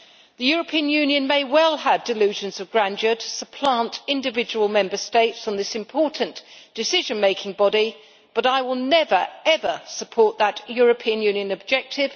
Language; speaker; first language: English; native; English